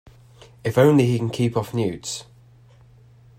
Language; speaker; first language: English; native; English